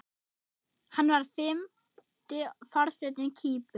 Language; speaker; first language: Icelandic; non-native, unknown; German